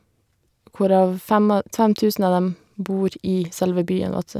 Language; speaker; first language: Norwegian; native; Norwegian